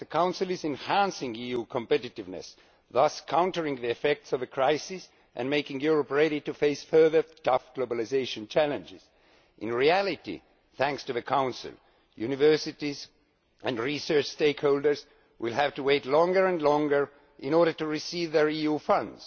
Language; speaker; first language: English; non-native, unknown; Estonian